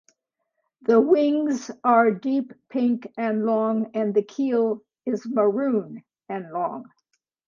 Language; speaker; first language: English; native; English